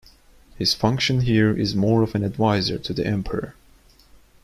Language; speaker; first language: English; non-native, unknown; Turkish